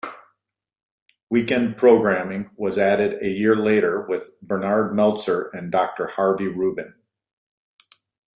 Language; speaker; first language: English; native; English